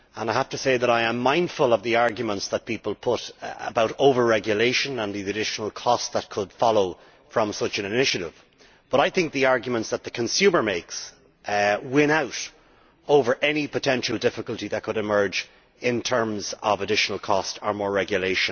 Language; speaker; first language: English; native; English